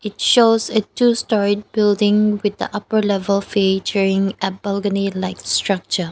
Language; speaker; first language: English; non-native, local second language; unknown